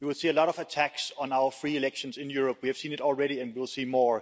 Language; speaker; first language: English; non-native, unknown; Danish